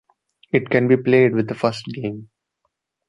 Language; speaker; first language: English; non-native, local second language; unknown